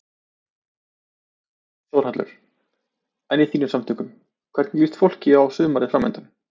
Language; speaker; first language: Icelandic; native; Icelandic